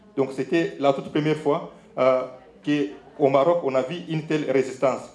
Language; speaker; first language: French; non-native, local second language; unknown